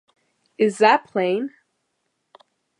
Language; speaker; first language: English; native; English